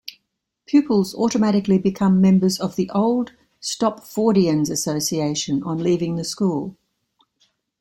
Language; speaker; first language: English; native; English